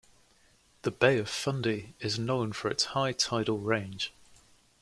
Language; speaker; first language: English; native; English